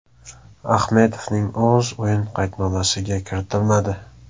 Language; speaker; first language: Uzbek; native; Uzbek